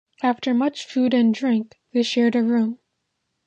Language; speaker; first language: English; native; English